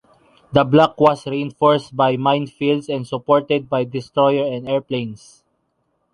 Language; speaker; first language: English; non-native, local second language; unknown